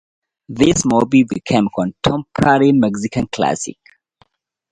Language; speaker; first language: English; non-native, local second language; Hausa